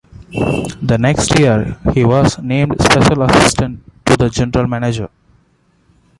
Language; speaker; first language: English; non-native, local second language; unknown